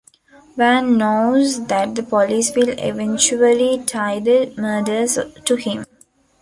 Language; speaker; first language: English; non-native, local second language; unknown